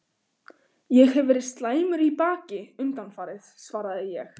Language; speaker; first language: Icelandic; native; Icelandic